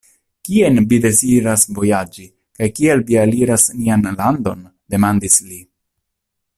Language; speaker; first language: Esperanto; non-native, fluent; Italian